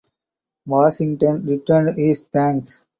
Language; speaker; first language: English; non-native, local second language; Tamil